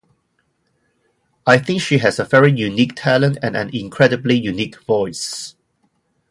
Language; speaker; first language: English; non-native, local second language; Cantonese